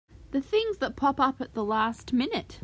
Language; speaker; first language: English; native; English